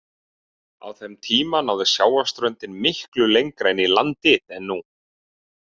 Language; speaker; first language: Icelandic; native; Icelandic